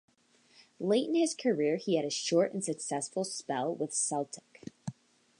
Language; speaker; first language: English; native; English